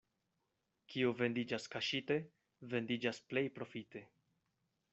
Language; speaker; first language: Esperanto; non-native, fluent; Spanish